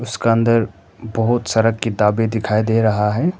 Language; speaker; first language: Hindi; non-native, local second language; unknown